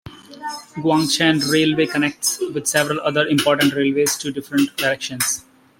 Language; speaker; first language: English; non-native, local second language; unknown